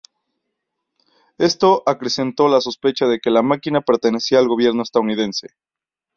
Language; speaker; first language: Spanish; native; Spanish